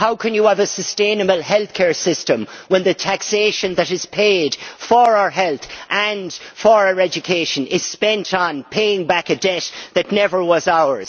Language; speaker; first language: English; native; English